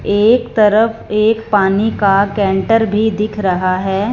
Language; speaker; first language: Hindi; non-native, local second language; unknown